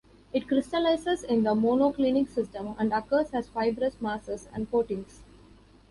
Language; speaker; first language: English; non-native, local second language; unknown